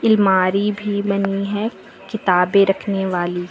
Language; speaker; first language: Hindi; native; Hindi